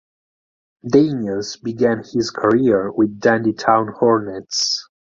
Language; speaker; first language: English; non-native, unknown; Italian